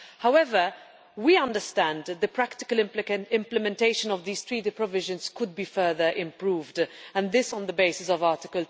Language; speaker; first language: English; non-native, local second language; Maltese